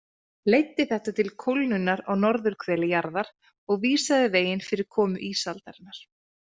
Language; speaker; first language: Icelandic; native; Icelandic